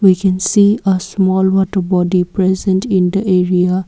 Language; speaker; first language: English; non-native, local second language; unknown